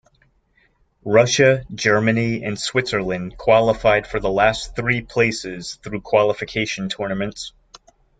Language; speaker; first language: English; native; English